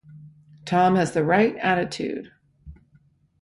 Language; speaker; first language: English; native; English